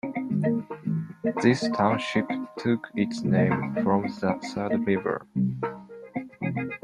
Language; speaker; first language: English; non-native, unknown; Japanese